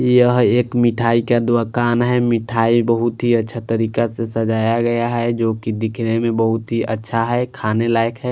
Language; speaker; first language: Hindi; non-native, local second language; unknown